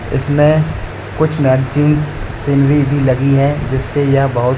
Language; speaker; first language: Hindi; native; Hindi